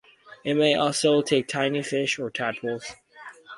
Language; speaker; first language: English; native; English